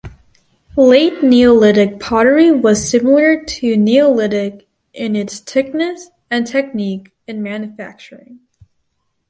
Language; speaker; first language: English; native; English